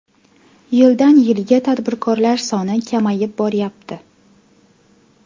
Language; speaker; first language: Uzbek; native; Uzbek